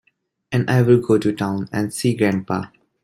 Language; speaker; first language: English; non-native, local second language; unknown